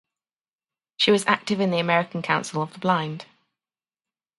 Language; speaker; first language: English; native; English